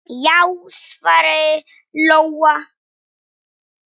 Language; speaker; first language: Icelandic; non-native, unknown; Polish